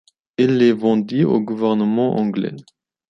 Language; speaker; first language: French; non-native, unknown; German